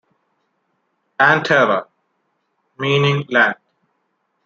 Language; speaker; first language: English; non-native, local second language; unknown